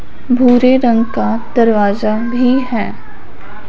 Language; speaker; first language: Hindi; non-native, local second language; Punjabi